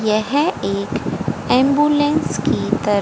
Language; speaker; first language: Hindi; native; Hindi